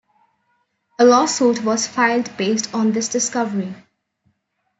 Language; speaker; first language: English; non-native, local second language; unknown